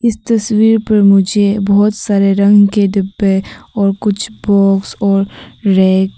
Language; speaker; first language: Hindi; non-native, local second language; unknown